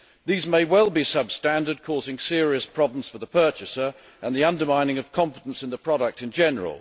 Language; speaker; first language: English; native; English